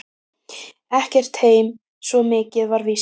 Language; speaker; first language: Icelandic; native; Icelandic